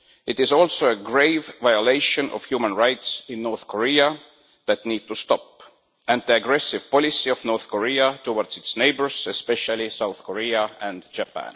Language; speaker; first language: English; non-native, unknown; Estonian